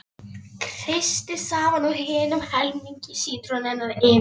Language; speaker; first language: Icelandic; non-native, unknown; Polish